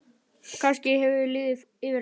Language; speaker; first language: Icelandic; native; Icelandic